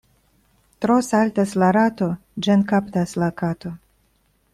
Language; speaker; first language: Esperanto; non-native, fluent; Russian